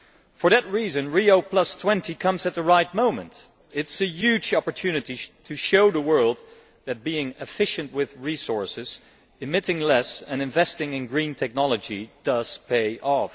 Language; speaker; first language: English; non-native, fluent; Dutch